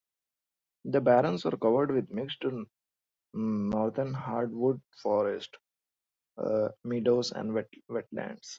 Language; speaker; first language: English; non-native, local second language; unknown